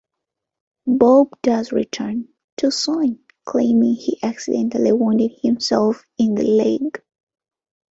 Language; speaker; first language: English; non-native, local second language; Ganda